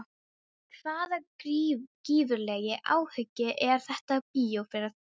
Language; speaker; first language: Icelandic; non-native, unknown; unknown